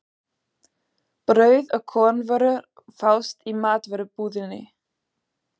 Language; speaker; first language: Icelandic; non-native, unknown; German